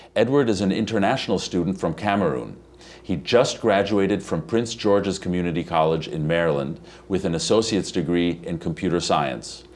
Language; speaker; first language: English; native; English